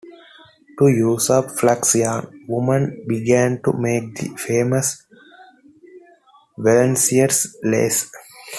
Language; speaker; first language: English; non-native, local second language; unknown